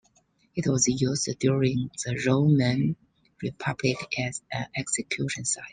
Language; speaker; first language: English; non-native, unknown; Chinese